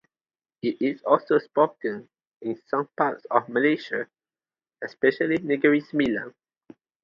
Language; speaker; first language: English; non-native, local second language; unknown